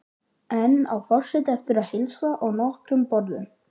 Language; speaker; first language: Icelandic; native; Icelandic